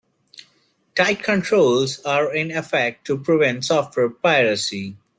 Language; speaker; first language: English; non-native, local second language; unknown